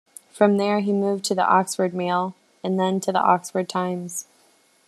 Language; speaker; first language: English; native; English